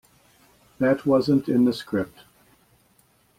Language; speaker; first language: English; native; English